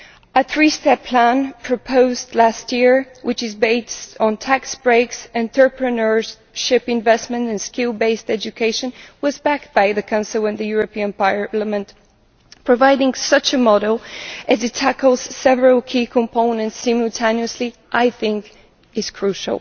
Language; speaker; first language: English; non-native, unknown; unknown